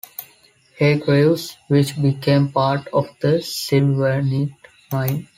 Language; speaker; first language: English; non-native, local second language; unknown